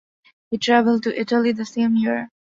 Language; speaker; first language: English; non-native, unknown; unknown